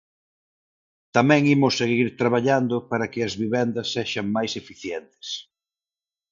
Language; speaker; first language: Galician; non-native, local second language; Spanish